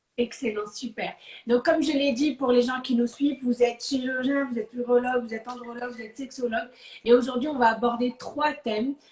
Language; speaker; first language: French; non-native, local second language; Arabic